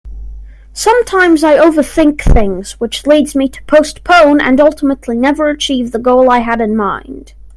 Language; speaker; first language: English; native; English